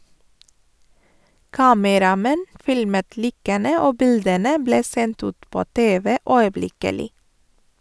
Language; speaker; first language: Norwegian; non-native, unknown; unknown